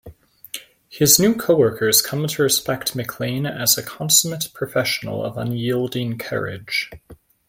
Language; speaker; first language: English; native; English